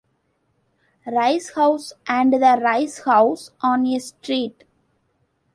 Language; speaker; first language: English; non-native, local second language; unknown